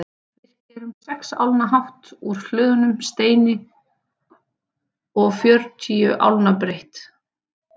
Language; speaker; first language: Icelandic; native; Icelandic